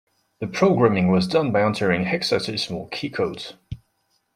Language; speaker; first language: English; non-native, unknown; French